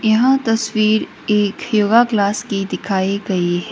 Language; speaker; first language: Hindi; non-native, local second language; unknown